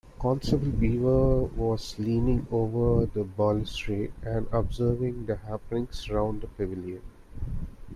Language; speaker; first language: English; non-native, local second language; Tamil